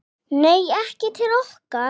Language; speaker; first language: Icelandic; non-native, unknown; English